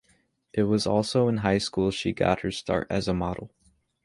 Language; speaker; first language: English; native; English